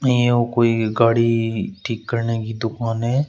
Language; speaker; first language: Hindi; native; Hindi